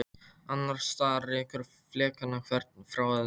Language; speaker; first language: Icelandic; non-native, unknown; Polish